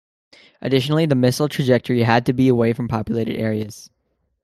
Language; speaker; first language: English; native; English